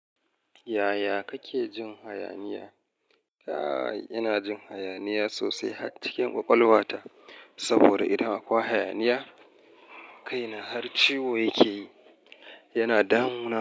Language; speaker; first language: Hausa; native; Hausa